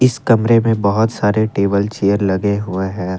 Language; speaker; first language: Hindi; non-native, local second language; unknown